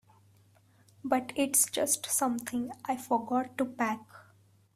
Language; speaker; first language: English; non-native, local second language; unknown